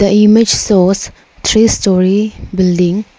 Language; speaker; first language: English; non-native, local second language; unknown